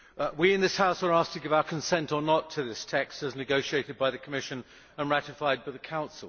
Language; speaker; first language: English; native; English